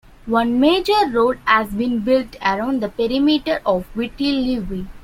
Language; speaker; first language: English; non-native, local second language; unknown